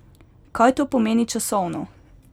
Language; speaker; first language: Slovenian; native; Slovenian